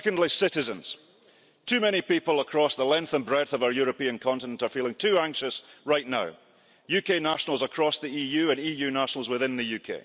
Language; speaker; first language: English; early bilingual, heritage; English